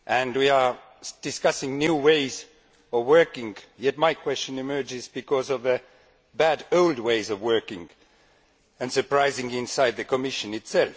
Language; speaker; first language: English; non-native, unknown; Estonian